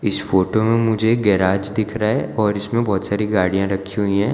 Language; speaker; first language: Hindi; non-native, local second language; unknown